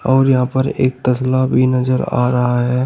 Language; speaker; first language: Hindi; native; Hindi